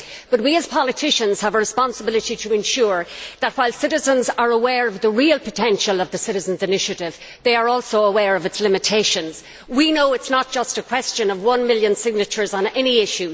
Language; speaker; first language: English; native; English